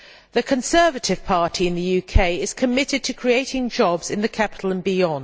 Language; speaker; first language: English; native; English